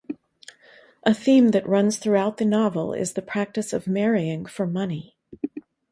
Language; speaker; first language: English; native; English